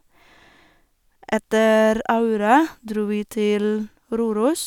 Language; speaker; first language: Norwegian; non-native, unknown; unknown